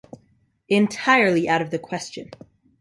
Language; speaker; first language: English; native; English